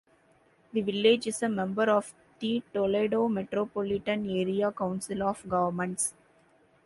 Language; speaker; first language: English; non-native, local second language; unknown